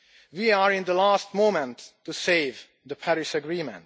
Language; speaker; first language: English; non-native, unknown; Hungarian